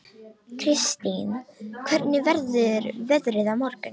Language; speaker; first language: Icelandic; non-native, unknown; Romanian